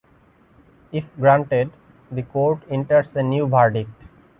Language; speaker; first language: English; non-native, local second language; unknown